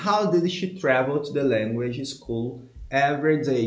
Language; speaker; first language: English; non-native, fluent; Portuguese